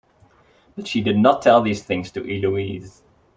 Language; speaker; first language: English; non-native, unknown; Dutch